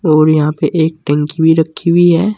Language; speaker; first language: Hindi; native; Hindi